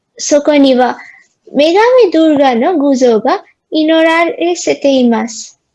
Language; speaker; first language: Japanese; non-native, learner; Bangla